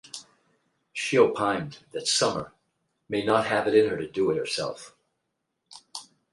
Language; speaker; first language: English; native; English